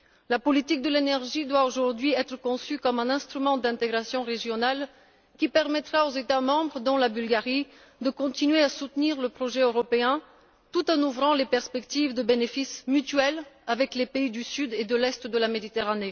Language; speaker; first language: French; non-native, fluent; Bulgarian